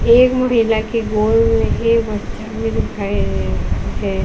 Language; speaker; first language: Hindi; native; Hindi